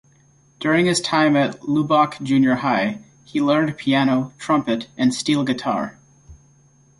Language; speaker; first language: English; native; English